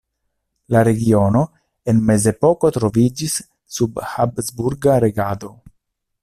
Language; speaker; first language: Esperanto; non-native, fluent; Italian